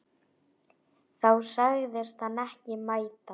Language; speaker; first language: Icelandic; non-native, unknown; Polish